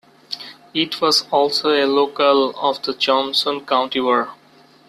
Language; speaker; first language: English; non-native, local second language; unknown